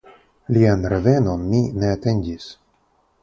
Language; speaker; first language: Esperanto; non-native, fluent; Russian